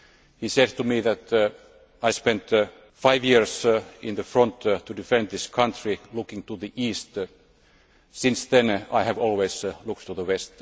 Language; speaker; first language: English; non-native, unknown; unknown